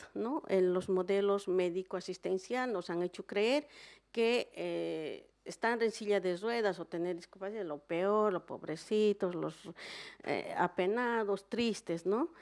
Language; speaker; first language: Spanish; native; Spanish